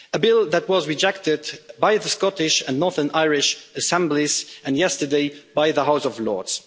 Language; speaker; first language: English; non-native, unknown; Luxembourgish